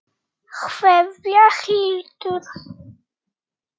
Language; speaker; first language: Icelandic; non-native, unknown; Polish